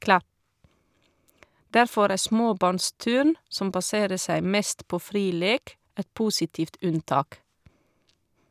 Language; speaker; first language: Norwegian; non-native, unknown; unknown